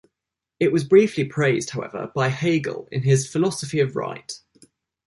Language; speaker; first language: English; native; English